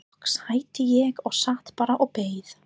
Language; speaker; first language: Icelandic; non-native, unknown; English